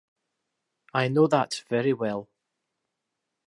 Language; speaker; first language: English; native; English